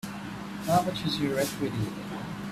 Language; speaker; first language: English; non-native, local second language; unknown